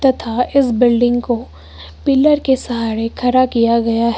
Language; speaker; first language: Hindi; native; Hindi